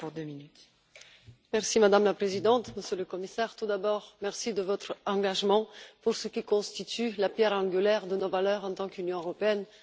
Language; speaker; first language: French; non-native, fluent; Bulgarian